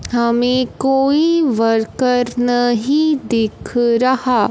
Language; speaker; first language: Hindi; non-native, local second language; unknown